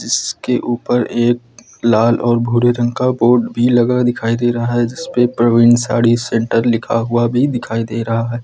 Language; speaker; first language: Hindi; native; Hindi